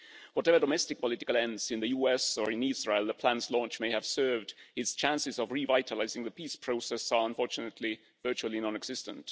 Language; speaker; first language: English; non-native, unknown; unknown